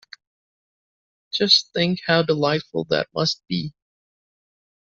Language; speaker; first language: English; native; English